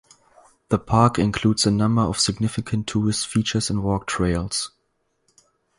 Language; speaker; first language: English; non-native, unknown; German